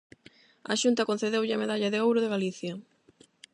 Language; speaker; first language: Galician; non-native, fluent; Spanish